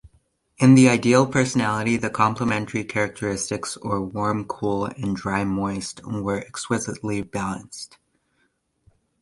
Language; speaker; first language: English; native; English